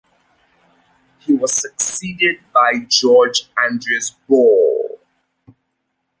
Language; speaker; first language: English; native; English